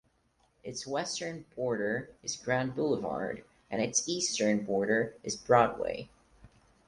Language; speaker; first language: English; non-native, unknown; Portuguese